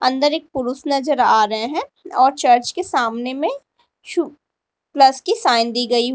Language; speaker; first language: Hindi; native; Hindi